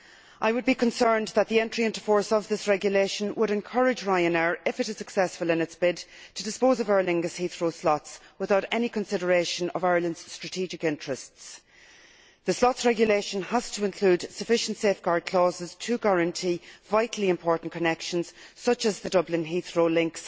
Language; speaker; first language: English; native; English